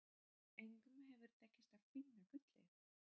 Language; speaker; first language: Icelandic; non-native, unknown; Polish